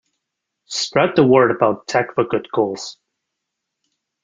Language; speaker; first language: English; native; English